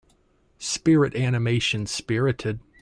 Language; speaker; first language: English; native; English